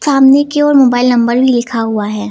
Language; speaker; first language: Hindi; native; Hindi